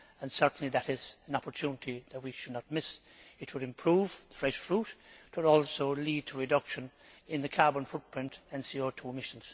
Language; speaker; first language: English; native; English